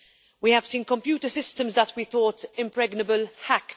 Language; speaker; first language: English; non-native, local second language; Maltese